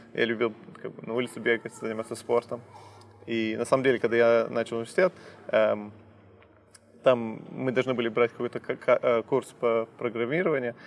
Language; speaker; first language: Russian; early bilingual, heritage; Russian